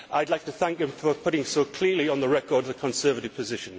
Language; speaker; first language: English; native; English